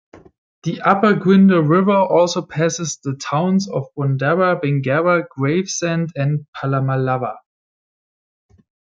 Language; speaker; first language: English; native; English